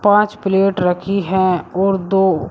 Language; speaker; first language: Hindi; native; Hindi